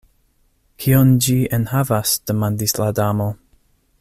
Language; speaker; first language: Esperanto; non-native, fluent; English